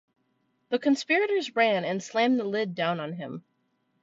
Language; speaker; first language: English; native; English